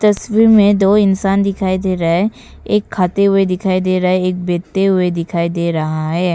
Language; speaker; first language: Hindi; non-native, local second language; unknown